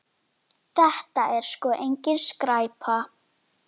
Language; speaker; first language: Icelandic; native; Icelandic